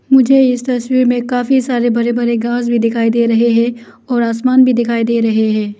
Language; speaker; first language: Hindi; non-native, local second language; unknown